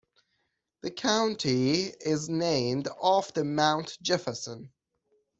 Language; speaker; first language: English; non-native, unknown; Persian